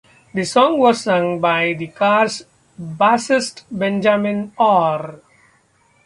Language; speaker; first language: English; non-native, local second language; Marathi